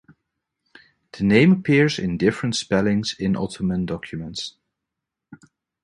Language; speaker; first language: English; non-native, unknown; Dutch